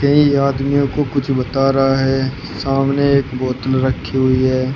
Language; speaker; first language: Hindi; native; Hindi